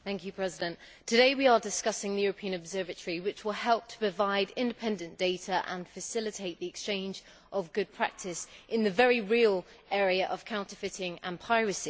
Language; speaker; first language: English; native; English